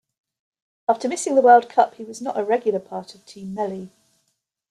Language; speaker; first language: English; native; English